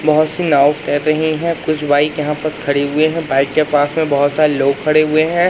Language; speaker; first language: Hindi; native; Hindi